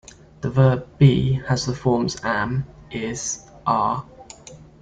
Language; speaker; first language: English; native; English